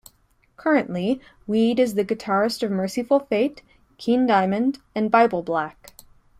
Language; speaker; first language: English; native; English